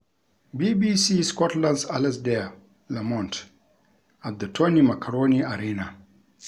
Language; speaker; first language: English; non-native, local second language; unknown